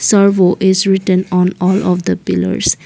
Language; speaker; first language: English; non-native, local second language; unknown